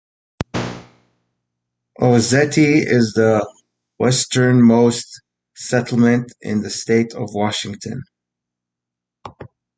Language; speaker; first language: English; native; English